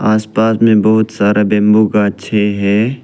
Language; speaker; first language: Hindi; non-native, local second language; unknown